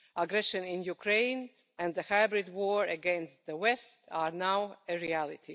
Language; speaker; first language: English; non-native, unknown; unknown